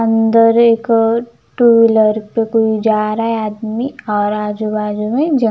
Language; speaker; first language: Hindi; non-native, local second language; Punjabi